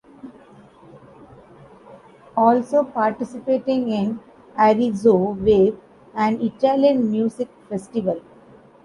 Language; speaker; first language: English; non-native, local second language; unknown